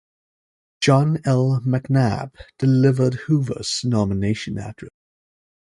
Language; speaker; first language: English; native; English